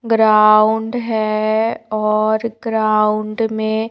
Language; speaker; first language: Hindi; native; Hindi